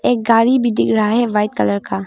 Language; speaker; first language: Hindi; non-native, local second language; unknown